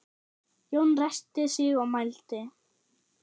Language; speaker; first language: Icelandic; non-native, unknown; German